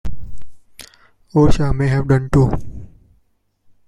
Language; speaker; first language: English; non-native, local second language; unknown